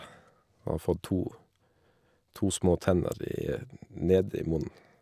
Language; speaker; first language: Norwegian; native; Norwegian